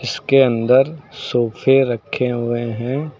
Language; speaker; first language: Hindi; native; Hindi